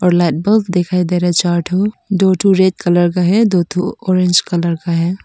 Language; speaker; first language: Hindi; non-native, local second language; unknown